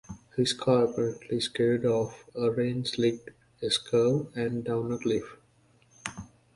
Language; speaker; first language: English; native; English